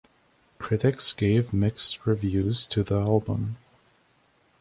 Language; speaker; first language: English; native; English